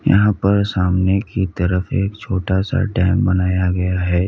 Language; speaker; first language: Hindi; native; Hindi